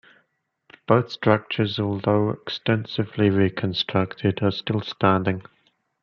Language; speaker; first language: English; native; English